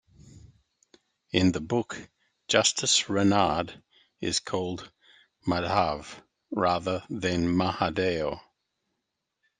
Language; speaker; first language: English; native; English